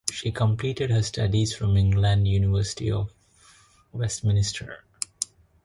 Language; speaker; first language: English; non-native, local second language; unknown